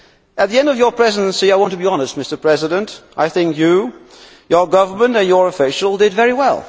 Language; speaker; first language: English; non-native, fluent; Dutch